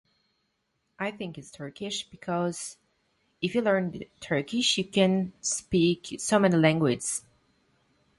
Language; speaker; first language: English; non-native, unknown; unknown